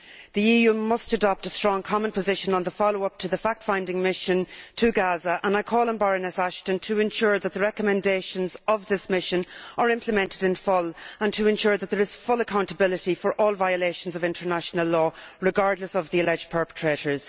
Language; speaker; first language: English; native; English